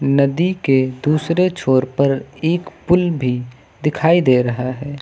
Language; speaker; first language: Hindi; native; Hindi